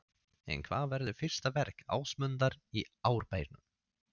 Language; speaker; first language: Icelandic; non-native, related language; Swedish